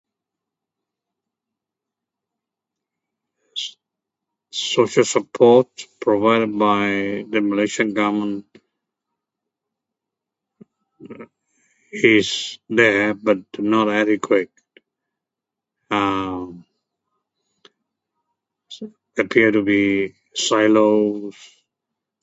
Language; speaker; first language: English; non-native, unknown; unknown